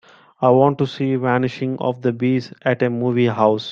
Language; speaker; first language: English; non-native, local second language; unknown